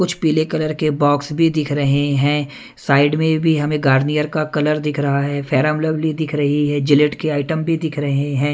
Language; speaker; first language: Hindi; non-native, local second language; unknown